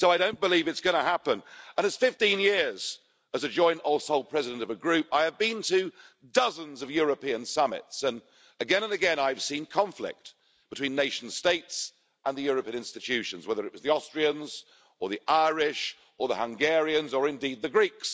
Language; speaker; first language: English; native; English